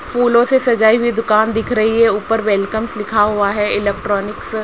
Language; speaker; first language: Hindi; native; Hindi